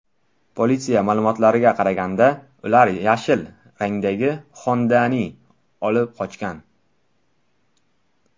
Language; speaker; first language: Uzbek; non-native, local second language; Tajik